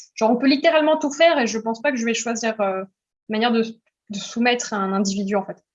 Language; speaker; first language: French; early bilingual, heritage; French